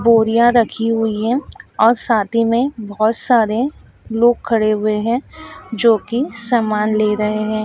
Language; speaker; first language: Hindi; native; Hindi